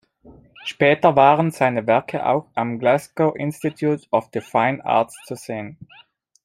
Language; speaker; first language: German; non-native, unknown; Italian